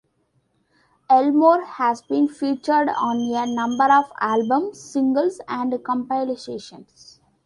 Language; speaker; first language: English; non-native, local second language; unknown